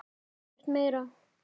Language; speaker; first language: Icelandic; native; Icelandic